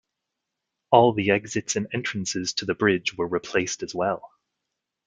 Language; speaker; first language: English; native; English